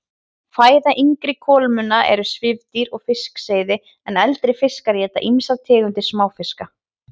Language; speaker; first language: Icelandic; native; Icelandic